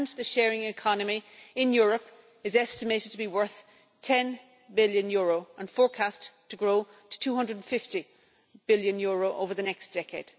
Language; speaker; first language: English; native; English